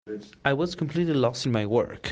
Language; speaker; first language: English; non-native, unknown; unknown